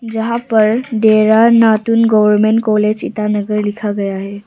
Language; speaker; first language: Hindi; non-native, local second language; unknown